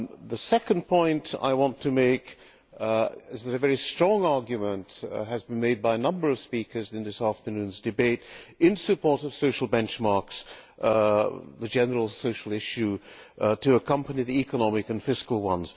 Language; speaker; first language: English; non-native, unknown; Hungarian